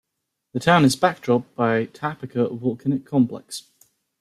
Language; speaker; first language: English; native; English